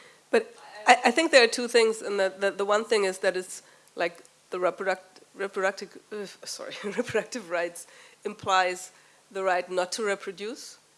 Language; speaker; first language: English; non-native, fluent; German